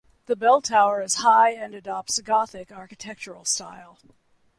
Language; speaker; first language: English; native; English